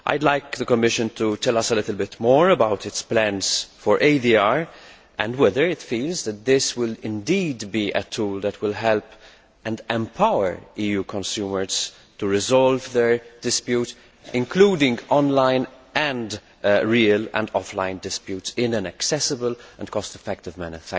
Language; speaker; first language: English; non-native, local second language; Maltese